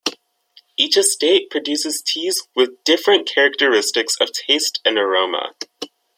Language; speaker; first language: English; native; English